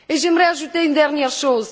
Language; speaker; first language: French; non-native, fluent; Bulgarian